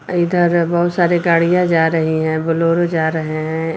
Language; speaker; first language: Hindi; native; Hindi